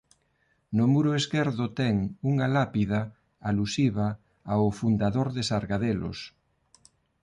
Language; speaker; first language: Galician; non-native, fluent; Spanish